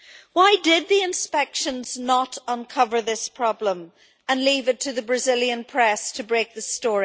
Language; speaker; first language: English; native; English